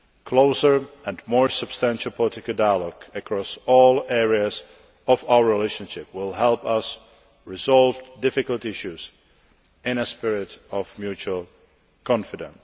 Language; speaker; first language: English; non-native, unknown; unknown